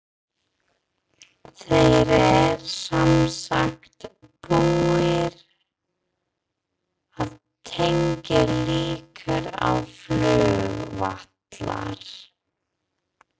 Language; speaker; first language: Icelandic; non-native, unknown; English